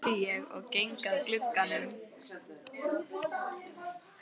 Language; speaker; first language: Icelandic; native; Icelandic